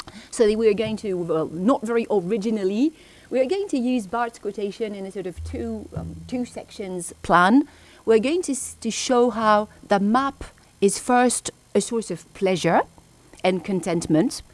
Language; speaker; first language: English; non-native, fluent; French